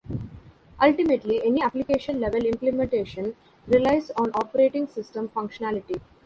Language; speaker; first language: English; non-native, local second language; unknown